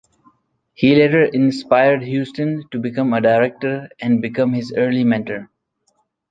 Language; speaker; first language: English; non-native, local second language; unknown